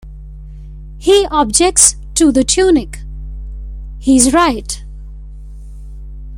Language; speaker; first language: English; non-native, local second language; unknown